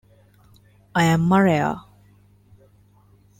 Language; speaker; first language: English; non-native, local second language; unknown